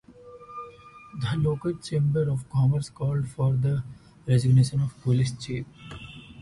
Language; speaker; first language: English; non-native, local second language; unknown